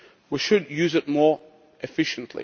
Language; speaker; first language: English; non-native, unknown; Lithuanian